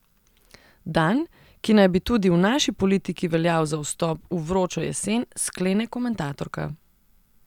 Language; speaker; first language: Slovenian; non-native, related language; Serbian